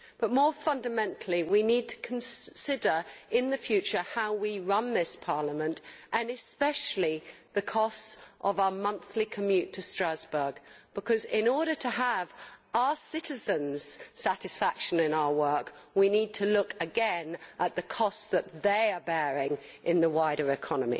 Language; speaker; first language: English; native; English